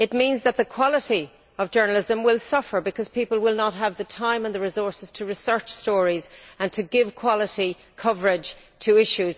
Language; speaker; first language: English; native; English